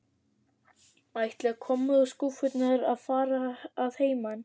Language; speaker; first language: Icelandic; native; Icelandic